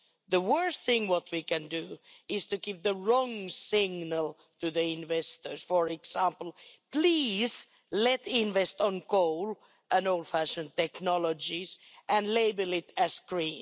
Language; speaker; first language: English; non-native, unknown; Finnish